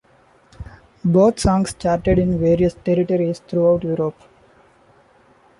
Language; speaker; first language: English; non-native, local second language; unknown